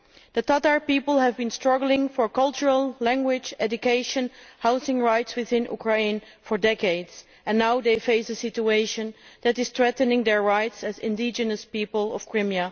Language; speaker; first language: English; non-native, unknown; Dutch